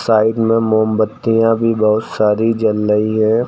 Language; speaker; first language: Hindi; native; Hindi